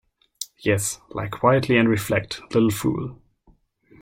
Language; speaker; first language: English; non-native, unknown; German